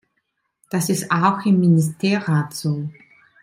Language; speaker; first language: German; non-native, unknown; Italian